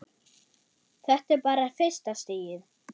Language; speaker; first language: Icelandic; non-native, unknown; German